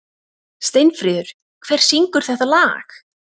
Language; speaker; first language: Icelandic; native; Icelandic